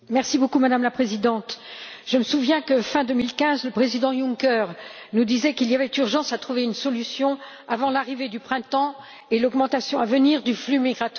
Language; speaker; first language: French; native; French